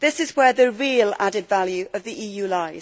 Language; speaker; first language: English; native; English